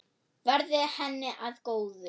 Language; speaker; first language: Icelandic; non-native, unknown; German